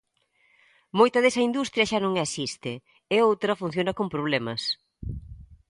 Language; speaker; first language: Galician; native; Galician